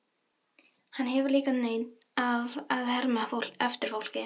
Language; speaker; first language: Icelandic; non-native, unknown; Filipino